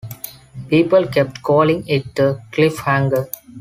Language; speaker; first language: English; non-native, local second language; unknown